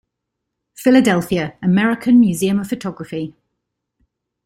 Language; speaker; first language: English; native; English